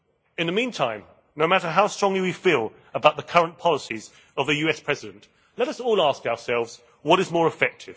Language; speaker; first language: English; native; English